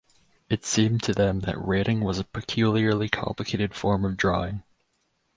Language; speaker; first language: English; native; English